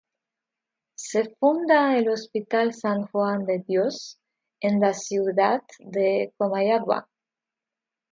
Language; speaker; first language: Spanish; non-native, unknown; Russian